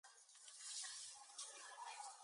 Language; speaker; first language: English; native; English